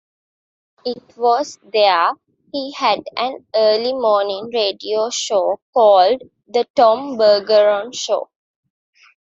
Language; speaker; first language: English; non-native, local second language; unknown